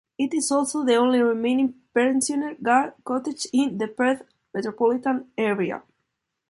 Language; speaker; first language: English; non-native, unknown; Spanish